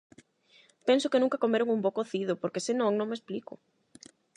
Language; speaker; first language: Galician; non-native, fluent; Spanish